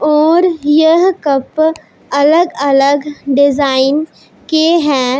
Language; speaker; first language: Hindi; non-native, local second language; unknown